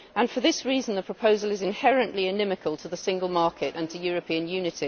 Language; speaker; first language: English; native; English